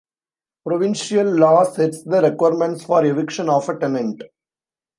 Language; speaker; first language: English; non-native, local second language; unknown